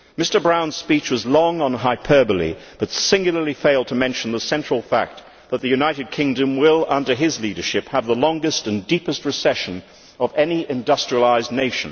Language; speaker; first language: English; native; English